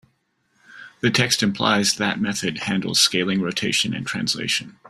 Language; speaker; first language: English; native; English